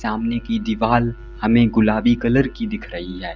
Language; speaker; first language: Hindi; native; Hindi